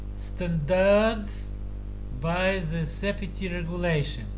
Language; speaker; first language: English; non-native, learner; Russian